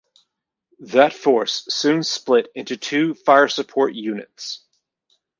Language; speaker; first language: English; native; English